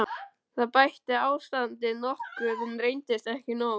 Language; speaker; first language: Icelandic; native; Icelandic